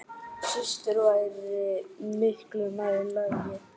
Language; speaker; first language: Icelandic; native; Icelandic